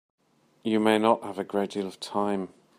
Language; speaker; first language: English; native; English